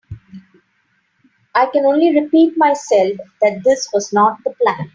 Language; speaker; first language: English; non-native, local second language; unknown